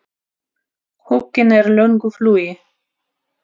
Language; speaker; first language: Icelandic; non-native, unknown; Russian